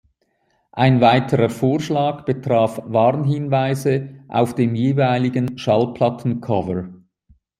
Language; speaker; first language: German; native; German